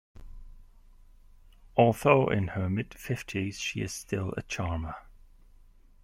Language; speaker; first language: English; non-native, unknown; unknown